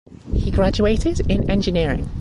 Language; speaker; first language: English; native; English